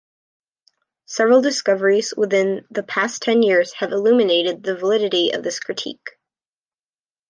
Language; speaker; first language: English; native; English